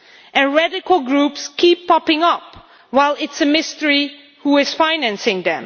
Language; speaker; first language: English; non-native, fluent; Dutch